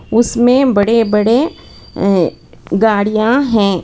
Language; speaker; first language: Hindi; non-native, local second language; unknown